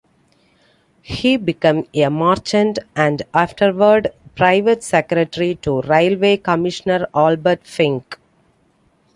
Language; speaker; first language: English; non-native, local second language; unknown